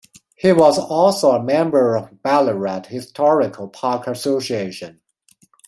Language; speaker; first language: English; non-native, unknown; Chinese